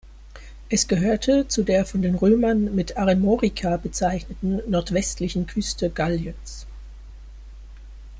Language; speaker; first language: German; native; German